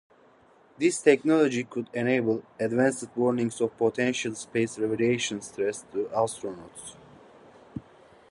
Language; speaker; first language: English; native; English